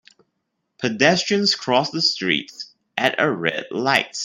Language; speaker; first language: English; non-native, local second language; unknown